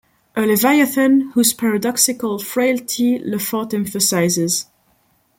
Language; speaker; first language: English; non-native, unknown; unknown